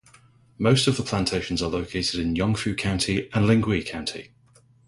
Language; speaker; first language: English; native; English